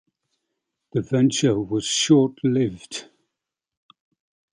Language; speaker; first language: English; native; English